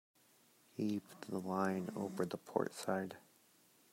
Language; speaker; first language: English; native; English